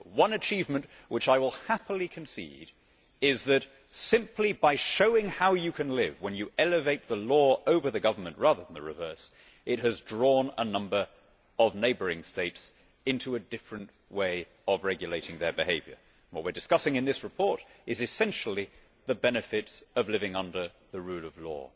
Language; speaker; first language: English; native; English